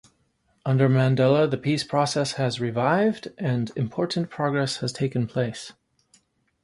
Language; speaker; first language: English; native; English